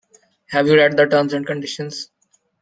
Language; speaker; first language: English; non-native, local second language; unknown